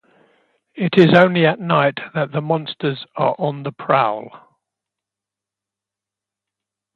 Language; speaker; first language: English; native; English